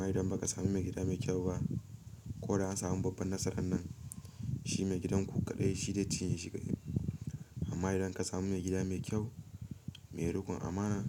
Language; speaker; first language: Hausa; native; Hausa